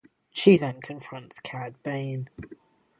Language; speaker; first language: English; native; English